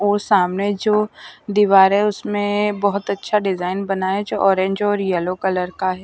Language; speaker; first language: Hindi; non-native, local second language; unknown